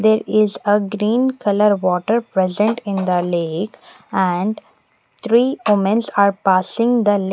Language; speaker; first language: English; non-native, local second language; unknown